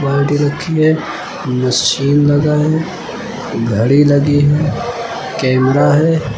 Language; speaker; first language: Hindi; native; Hindi